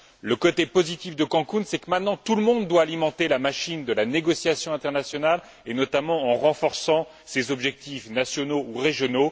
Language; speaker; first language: French; native; French